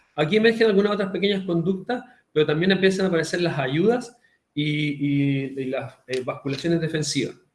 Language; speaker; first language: Spanish; native; Spanish